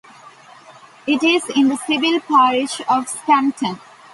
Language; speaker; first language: English; non-native, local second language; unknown